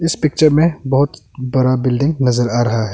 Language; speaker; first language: Hindi; non-native, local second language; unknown